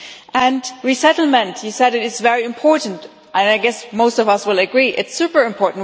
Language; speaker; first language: English; non-native, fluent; German